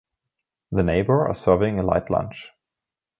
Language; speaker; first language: English; non-native, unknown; German